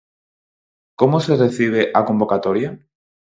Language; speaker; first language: Galician; non-native, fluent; Spanish